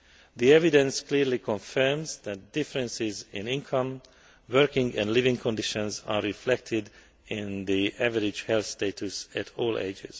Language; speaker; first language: English; non-native, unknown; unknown